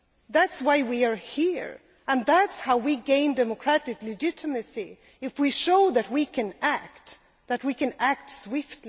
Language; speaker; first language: English; non-native, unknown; Swedish